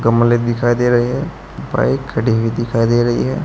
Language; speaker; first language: Hindi; native; Hindi